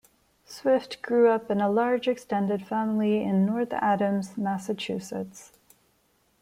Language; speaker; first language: English; non-native, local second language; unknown